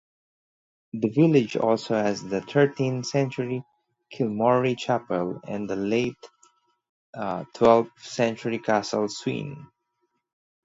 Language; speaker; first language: English; non-native, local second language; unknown